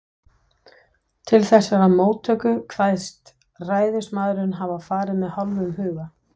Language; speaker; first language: Icelandic; non-native, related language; Danish